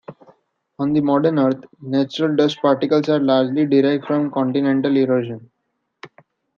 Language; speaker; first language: English; non-native, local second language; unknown